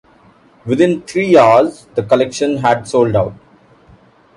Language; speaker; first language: English; non-native, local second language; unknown